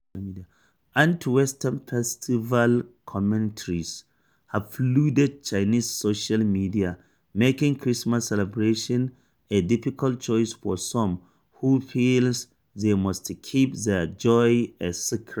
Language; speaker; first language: English; non-native, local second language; Hausa